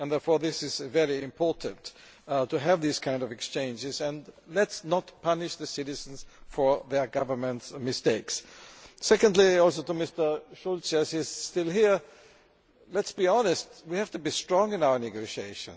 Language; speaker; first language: English; non-native, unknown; German